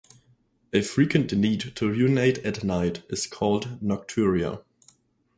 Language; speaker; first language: English; non-native, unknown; German